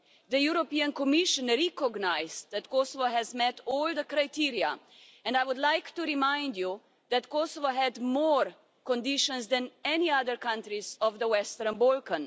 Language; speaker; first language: English; non-native, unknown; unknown